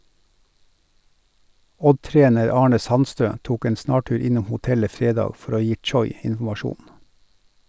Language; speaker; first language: Norwegian; native; Norwegian